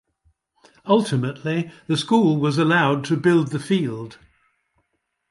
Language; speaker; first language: English; native; English